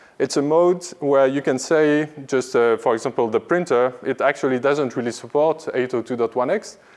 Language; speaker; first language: English; non-native, fluent; French